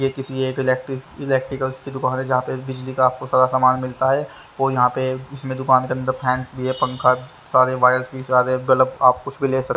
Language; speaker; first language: Hindi; native; Hindi